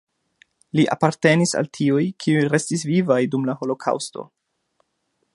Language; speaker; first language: Esperanto; non-native, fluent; German